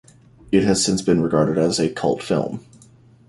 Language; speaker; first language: English; native; English